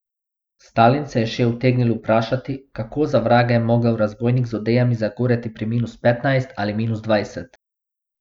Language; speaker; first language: Slovenian; non-native, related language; Bosnian